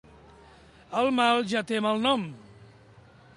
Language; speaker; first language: Catalan; non-native, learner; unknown